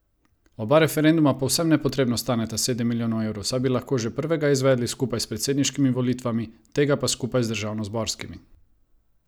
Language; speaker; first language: Slovenian; non-native, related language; Croatian